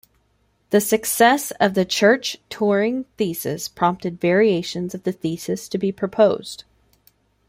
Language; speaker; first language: English; native; English